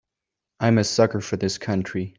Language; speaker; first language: English; native; English